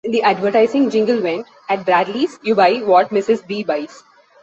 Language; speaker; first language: English; non-native, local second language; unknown